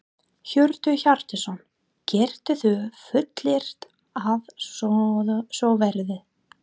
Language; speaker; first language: Icelandic; non-native, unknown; English